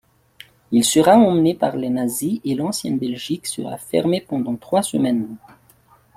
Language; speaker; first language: French; non-native, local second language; Malagasy